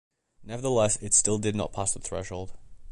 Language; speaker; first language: English; native; English